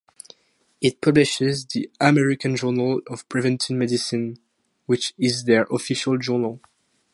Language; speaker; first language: English; non-native, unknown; French